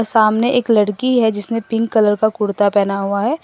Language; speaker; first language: Hindi; non-native, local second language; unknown